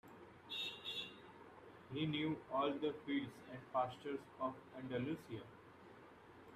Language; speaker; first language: English; non-native, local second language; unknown